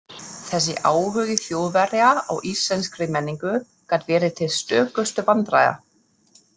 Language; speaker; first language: Icelandic; non-native, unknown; German